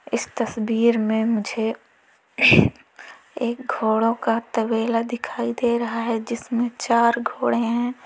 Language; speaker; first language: Hindi; native; Hindi